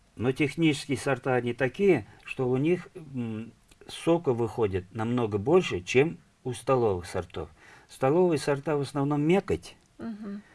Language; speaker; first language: Russian; non-native, local second language; Tatar